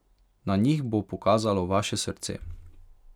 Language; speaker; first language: Slovenian; non-native, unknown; Hungarian